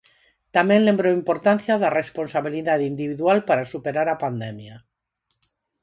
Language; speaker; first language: Galician; non-native, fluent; Spanish